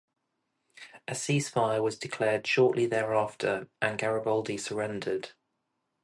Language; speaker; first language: English; native; English